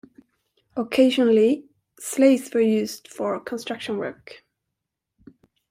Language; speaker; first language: English; non-native, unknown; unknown